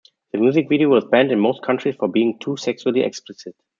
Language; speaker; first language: English; non-native, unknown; German